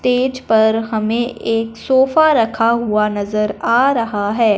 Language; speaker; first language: Hindi; non-native, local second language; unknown